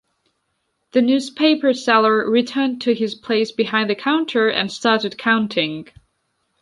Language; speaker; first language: English; non-native, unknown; Georgian